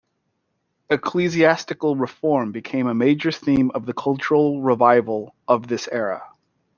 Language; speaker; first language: English; native; English